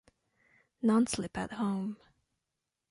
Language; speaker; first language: English; non-native, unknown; French